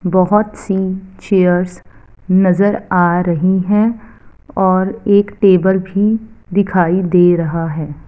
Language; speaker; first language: Hindi; non-native, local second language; Punjabi